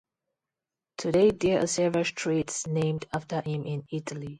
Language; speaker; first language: English; non-native, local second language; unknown